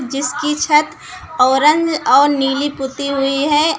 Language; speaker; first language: Hindi; native; Hindi